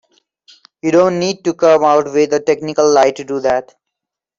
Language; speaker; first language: English; non-native, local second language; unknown